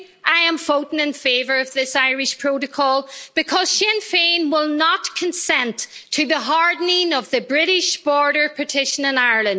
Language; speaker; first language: English; native; English